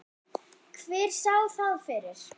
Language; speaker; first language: Icelandic; non-native, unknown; German